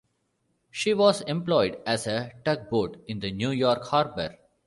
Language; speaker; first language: English; non-native, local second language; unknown